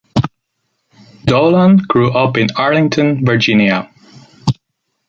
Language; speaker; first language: English; native; English